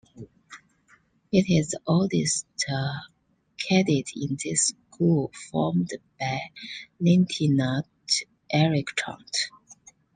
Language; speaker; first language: English; non-native, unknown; Chinese